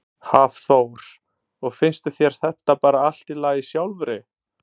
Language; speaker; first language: Icelandic; non-native, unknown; Italian